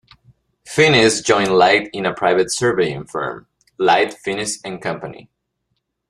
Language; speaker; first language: English; non-native, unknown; Spanish